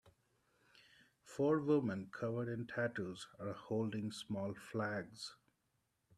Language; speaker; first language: English; non-native, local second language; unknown